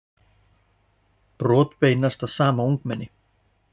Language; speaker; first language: Icelandic; native; Icelandic